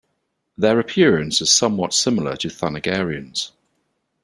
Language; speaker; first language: English; native; English